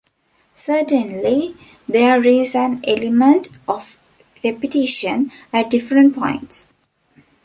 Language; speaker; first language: English; non-native, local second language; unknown